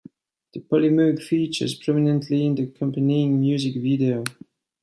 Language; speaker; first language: English; non-native, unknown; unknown